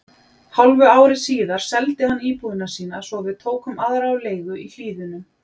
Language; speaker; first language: Icelandic; native; Icelandic